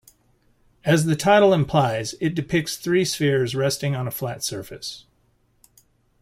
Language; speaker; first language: English; native; English